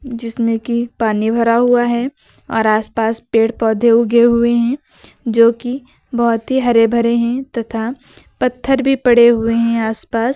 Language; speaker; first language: Hindi; native; Hindi